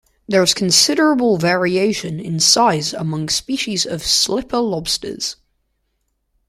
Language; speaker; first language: English; native; English